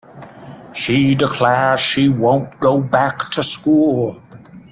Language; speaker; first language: English; native; English